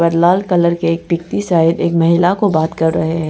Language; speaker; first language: Hindi; non-native, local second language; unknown